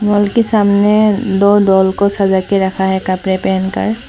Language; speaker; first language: Hindi; non-native, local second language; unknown